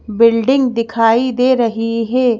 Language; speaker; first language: Hindi; native; Hindi